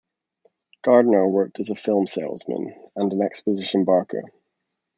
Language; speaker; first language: English; native; English